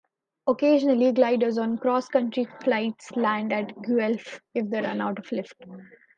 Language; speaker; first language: English; non-native, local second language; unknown